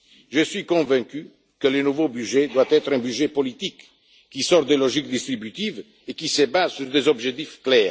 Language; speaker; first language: French; non-native, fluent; Italian